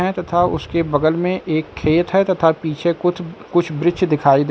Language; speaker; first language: Hindi; native; Hindi